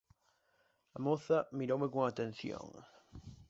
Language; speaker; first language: Galician; native; Galician